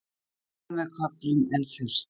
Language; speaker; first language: Icelandic; native; Icelandic